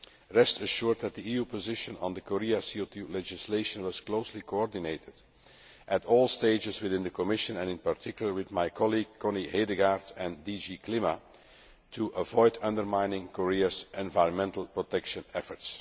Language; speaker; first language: English; non-native, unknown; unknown